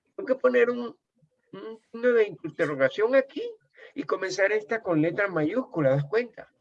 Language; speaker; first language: Spanish; native; Spanish